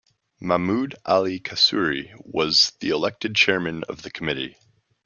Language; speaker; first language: English; native; English